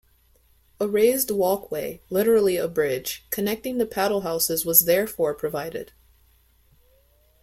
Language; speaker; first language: English; native; English